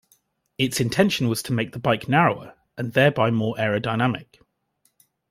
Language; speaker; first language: English; native; English